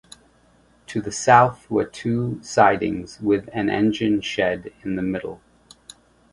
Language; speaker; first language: English; native; English